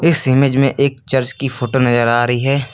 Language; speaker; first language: Hindi; native; Hindi